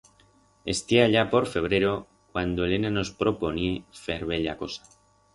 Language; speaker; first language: Aragonese; non-native, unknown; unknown